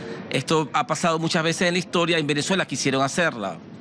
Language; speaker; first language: Spanish; native; Spanish